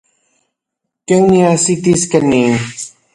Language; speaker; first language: Central Puebla Nahuatl; non-native, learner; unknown